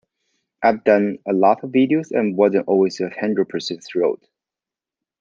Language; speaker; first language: English; non-native, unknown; Chinese